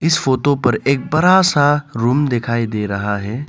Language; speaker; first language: Hindi; non-native, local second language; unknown